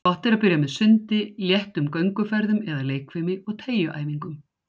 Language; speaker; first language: Icelandic; native; Icelandic